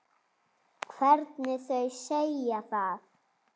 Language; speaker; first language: Icelandic; native; Icelandic